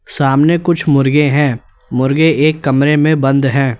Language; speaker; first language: Hindi; native; Hindi